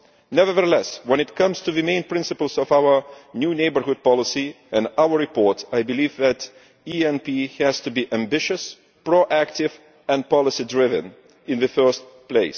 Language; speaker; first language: English; non-native, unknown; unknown